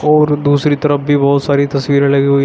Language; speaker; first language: Hindi; native; Hindi